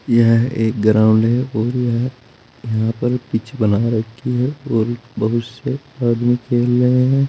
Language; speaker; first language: Hindi; native; Hindi